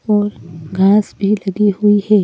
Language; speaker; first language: Hindi; native; Hindi